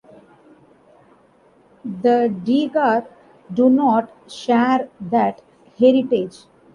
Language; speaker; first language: English; non-native, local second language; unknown